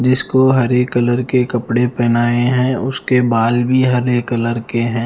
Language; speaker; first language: Hindi; non-native, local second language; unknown